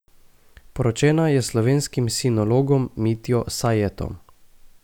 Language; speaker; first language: Slovenian; native; Slovenian